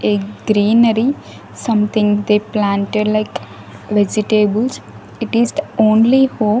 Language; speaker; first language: English; non-native, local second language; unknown